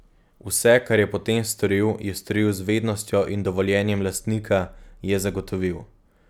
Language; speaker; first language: Slovenian; native; Slovenian